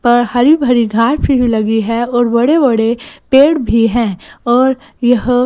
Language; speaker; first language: Hindi; non-native, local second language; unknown